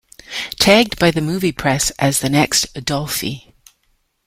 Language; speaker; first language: English; native; English